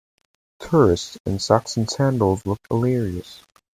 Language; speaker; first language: English; native; English